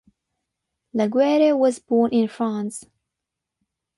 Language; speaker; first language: English; non-native, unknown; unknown